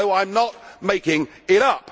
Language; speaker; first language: English; native; English